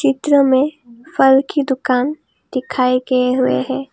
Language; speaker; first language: Hindi; non-native, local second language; Assamese